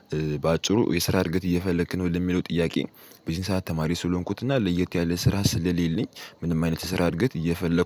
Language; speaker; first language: Amharic; native; Amharic